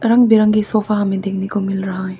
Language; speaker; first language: Hindi; early bilingual, other home language; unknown